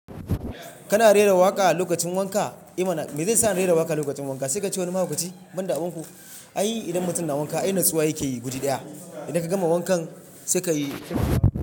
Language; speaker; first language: Hausa; non-native, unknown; Yoruba